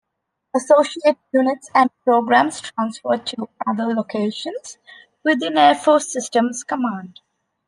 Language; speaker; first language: English; non-native, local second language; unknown